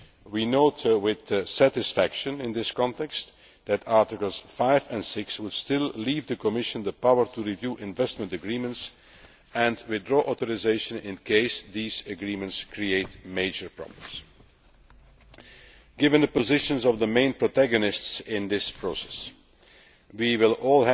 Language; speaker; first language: English; non-native, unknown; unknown